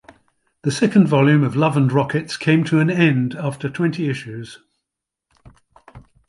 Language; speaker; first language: English; native; English